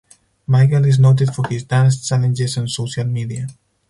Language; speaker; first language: English; non-native, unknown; Spanish